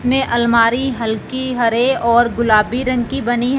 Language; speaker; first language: Hindi; non-native, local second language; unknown